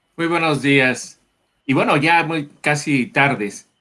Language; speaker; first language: Spanish; native; Spanish